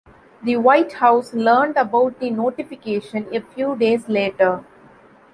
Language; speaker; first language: English; non-native, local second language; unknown